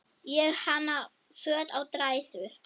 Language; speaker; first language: Icelandic; non-native, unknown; German